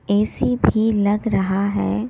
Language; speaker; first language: Hindi; native; Hindi